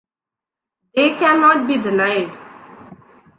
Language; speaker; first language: English; non-native, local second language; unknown